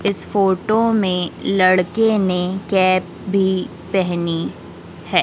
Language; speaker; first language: Hindi; native; Hindi